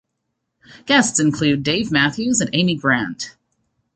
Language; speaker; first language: English; native; English